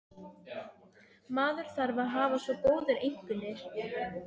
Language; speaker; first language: Icelandic; non-native, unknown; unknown